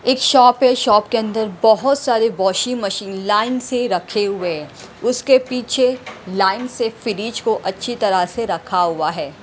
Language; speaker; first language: Hindi; non-native, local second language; Punjabi